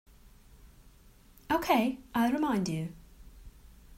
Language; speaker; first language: English; non-native, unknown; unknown